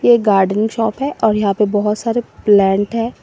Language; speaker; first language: Hindi; non-native, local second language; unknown